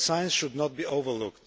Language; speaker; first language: English; non-native, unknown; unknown